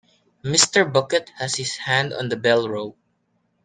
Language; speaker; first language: English; non-native, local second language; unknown